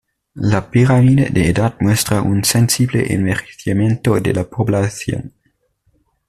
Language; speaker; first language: Spanish; native; Spanish